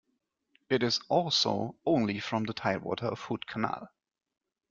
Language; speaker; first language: English; non-native, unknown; German